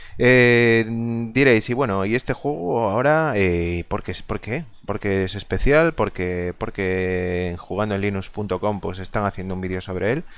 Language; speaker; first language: Spanish; non-native, local second language; Galician